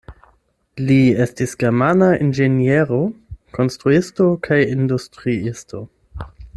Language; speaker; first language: Esperanto; non-native, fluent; German